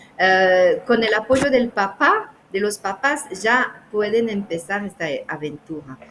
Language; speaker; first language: Spanish; non-native, fluent; French